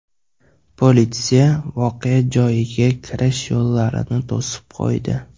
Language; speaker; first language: Uzbek; native; Uzbek